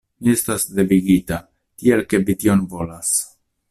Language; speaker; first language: Esperanto; non-native, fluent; Italian